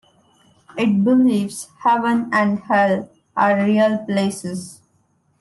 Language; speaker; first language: English; non-native, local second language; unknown